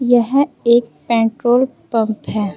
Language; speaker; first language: Hindi; native; Hindi